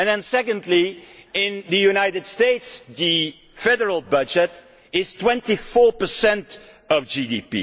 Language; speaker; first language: English; non-native, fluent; Dutch